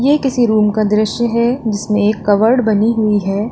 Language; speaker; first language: Hindi; native; Hindi